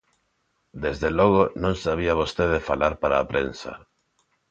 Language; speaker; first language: Galician; non-native, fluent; Spanish